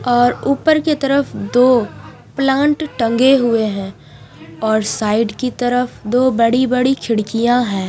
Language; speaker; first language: Hindi; non-native, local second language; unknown